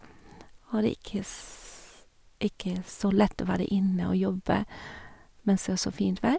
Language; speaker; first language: Norwegian; non-native, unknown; English